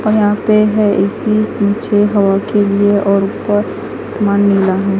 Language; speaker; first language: Hindi; non-native, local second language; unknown